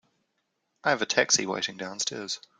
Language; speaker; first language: English; native; English